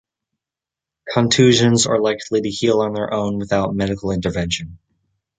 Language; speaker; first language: English; native; English